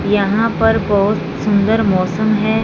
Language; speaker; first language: Hindi; non-native, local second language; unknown